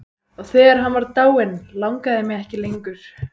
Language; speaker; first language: Icelandic; native; Icelandic